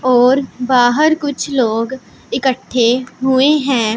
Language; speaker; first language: Hindi; non-native, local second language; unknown